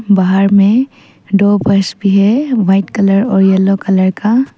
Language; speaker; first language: Hindi; early bilingual, other home language; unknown